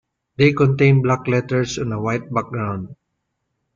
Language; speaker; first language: English; non-native, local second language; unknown